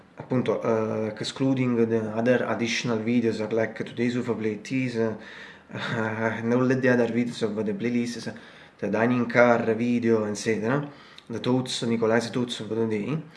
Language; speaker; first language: English; non-native, fluent; Italian